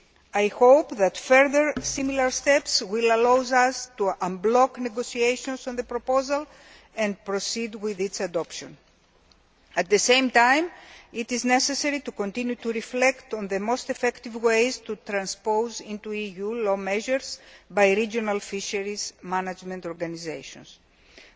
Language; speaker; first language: English; non-native, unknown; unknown